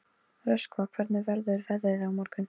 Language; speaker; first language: Icelandic; non-native, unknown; Polish